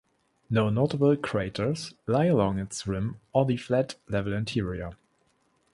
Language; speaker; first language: English; non-native, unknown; German